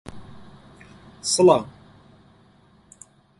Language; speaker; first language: English; non-native, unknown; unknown